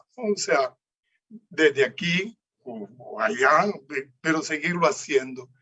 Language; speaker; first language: Spanish; native; Spanish